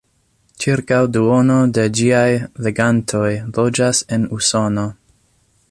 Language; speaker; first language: Esperanto; non-native, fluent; English